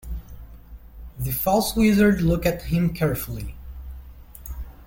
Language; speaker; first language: English; native; English